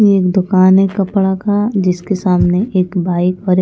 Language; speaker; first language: Hindi; non-native, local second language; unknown